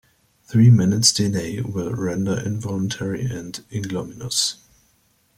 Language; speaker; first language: English; native; English